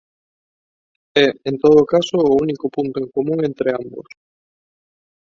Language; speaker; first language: Galician; non-native, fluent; Spanish